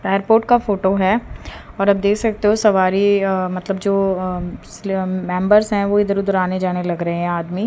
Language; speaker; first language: Hindi; native; Hindi